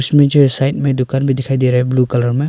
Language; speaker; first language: Hindi; non-native, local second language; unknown